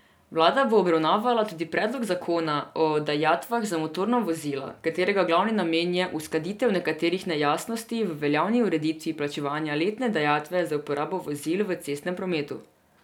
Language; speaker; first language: Slovenian; non-native, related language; Serbian